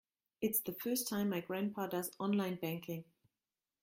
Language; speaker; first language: English; non-native, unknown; German